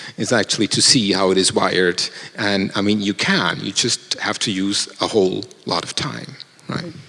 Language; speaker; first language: English; non-native, fluent; German